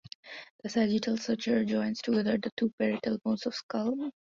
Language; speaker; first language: English; non-native, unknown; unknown